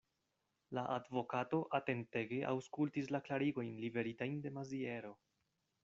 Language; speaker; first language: Esperanto; non-native, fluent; Spanish